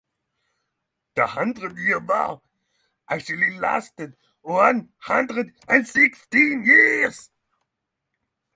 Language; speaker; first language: English; non-native, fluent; Norwegian